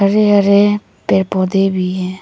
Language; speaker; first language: Hindi; non-native, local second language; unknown